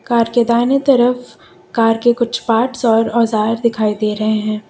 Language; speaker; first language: Hindi; native; Hindi